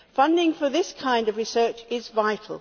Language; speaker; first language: English; native; English